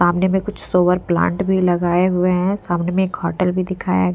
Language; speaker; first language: Hindi; non-native, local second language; Punjabi